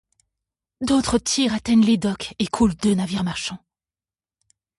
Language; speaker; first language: French; native; French